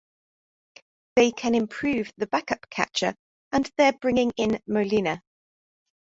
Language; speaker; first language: English; native; English